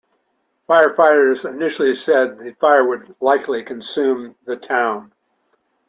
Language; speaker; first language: English; native; English